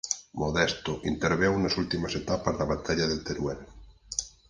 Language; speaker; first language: Galician; native; Galician